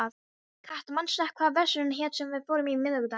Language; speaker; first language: Icelandic; non-native, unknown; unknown